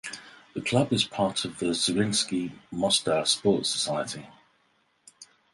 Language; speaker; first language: English; native; English